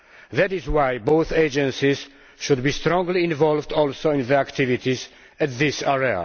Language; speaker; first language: English; non-native, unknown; Polish